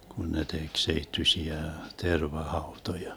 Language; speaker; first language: Finnish; early bilingual, heritage; Finnish